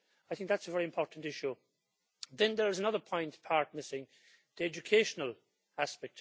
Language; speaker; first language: English; native; English